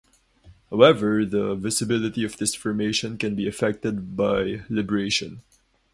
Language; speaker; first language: English; non-native, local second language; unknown